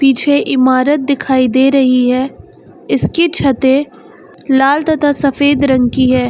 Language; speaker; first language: Hindi; native; Hindi